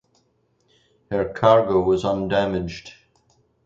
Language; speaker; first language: English; native; English